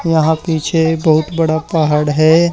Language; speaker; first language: Hindi; native; Hindi